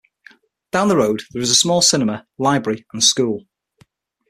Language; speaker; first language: English; native; English